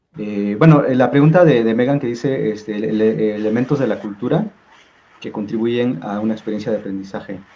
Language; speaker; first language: Spanish; non-native, local second language; Zapotec